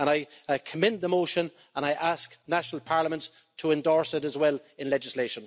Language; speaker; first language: English; native; English